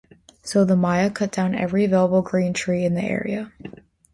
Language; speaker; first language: English; native; English